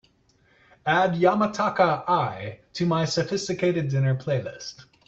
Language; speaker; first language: English; native; English